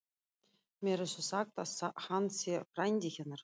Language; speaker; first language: Icelandic; non-native, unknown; Russian